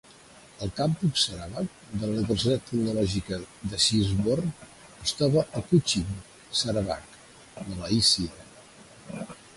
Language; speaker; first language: Catalan; native; Catalan